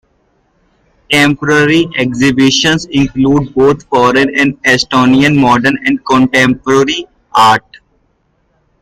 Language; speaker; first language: English; non-native, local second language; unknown